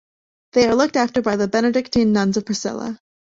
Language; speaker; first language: English; native; English